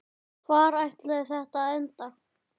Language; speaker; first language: Icelandic; native; Icelandic